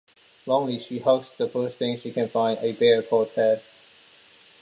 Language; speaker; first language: English; non-native, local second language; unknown